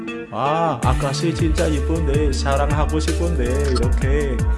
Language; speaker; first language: Korean; non-native, fluent; Indonesian